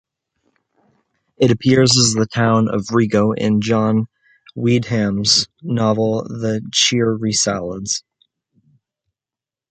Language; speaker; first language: English; native; English